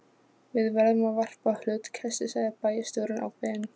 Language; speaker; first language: Icelandic; non-native, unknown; Polish